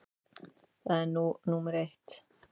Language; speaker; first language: Icelandic; native; Icelandic